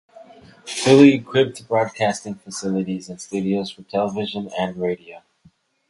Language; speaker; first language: English; native; English